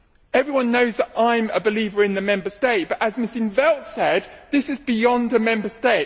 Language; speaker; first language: English; native; English